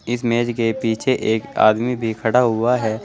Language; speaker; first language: Hindi; native; Hindi